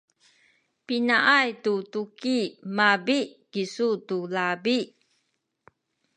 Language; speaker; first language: Sakizaya; non-native, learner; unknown